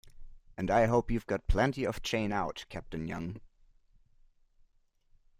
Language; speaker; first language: English; non-native, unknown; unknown